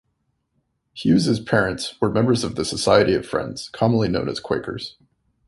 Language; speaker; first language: English; native; English